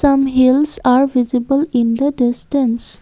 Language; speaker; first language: English; non-native, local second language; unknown